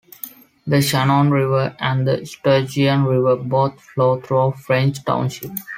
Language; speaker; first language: English; non-native, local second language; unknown